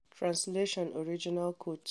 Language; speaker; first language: English; non-native, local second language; Hausa